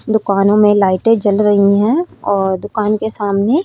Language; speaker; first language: Hindi; native; Hindi